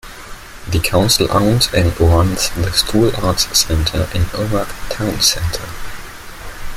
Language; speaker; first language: English; non-native, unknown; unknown